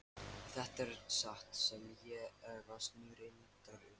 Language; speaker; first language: Icelandic; non-native, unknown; Lithuanian